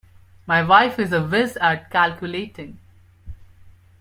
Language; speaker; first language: English; non-native, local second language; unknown